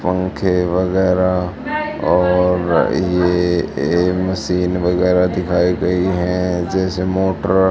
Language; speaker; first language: Hindi; native; Hindi